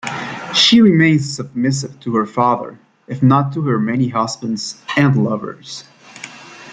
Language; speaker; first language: English; native; English